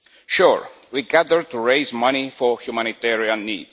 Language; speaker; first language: English; non-native, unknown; Estonian